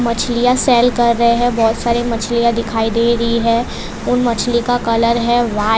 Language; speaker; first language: Hindi; non-native, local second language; Gujarati